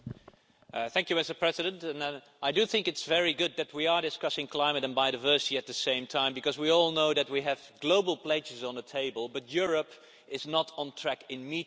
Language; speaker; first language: English; non-native, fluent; Dutch